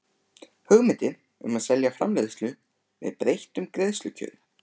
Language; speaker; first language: Icelandic; native; Icelandic